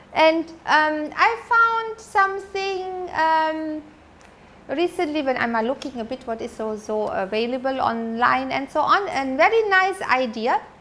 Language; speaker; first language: English; non-native, fluent; German